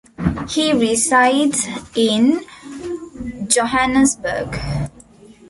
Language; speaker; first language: English; non-native, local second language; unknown